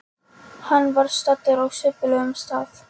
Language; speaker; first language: Icelandic; non-native, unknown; Polish